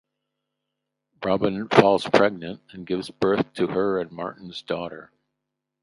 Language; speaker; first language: English; native; English